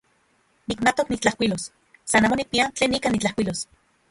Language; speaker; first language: Central Puebla Nahuatl; non-native, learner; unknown